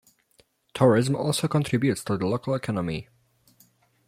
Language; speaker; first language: English; non-native, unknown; Polish